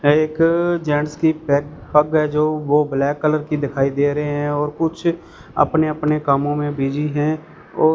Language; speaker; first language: Hindi; non-native, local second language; Punjabi